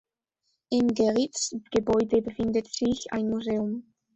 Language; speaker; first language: German; non-native, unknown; Spanish